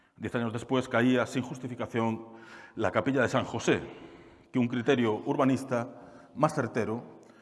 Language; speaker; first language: Spanish; non-native, local second language; Galician